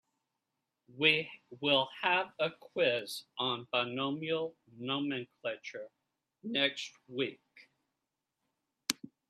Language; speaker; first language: English; native; English